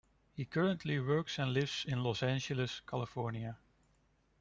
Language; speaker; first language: English; non-native, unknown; Dutch